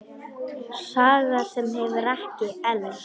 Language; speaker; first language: Icelandic; non-native, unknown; Polish